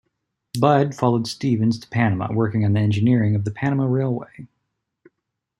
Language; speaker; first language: English; native; English